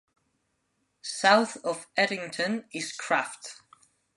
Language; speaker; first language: English; non-native, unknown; Spanish